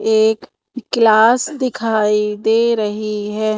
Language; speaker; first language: Hindi; native; Hindi